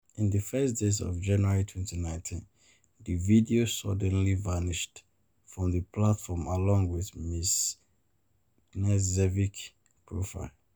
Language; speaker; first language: English; non-native, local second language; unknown